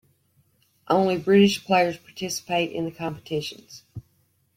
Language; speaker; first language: English; native; English